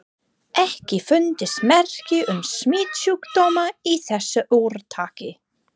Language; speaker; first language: Icelandic; non-native, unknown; English